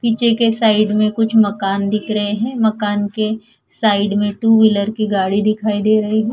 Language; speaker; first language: Hindi; non-native, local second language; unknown